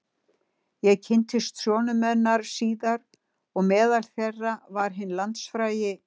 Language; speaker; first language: Icelandic; native; Icelandic